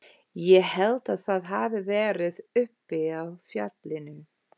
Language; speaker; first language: Icelandic; non-native, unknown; English